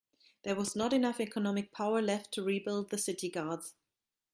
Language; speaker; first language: English; non-native, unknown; German